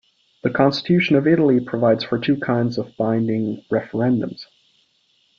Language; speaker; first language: English; native; English